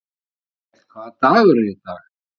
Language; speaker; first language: Icelandic; native; Icelandic